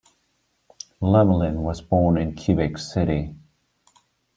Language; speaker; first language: English; non-native, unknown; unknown